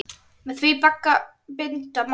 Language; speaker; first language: Icelandic; native; Icelandic